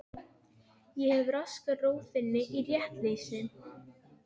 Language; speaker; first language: Icelandic; non-native, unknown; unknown